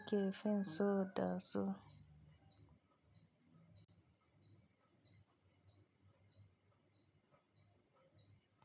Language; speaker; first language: Hausa; native; Hausa